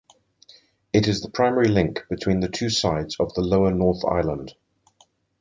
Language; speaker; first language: English; native; English